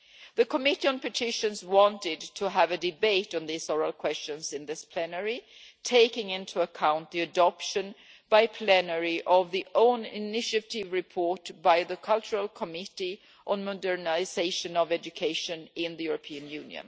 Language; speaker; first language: English; non-native, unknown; Swedish